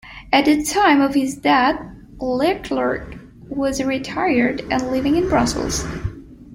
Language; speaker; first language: English; non-native, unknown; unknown